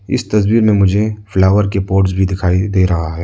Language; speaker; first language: Hindi; non-native, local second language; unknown